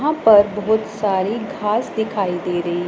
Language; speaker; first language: Hindi; non-native, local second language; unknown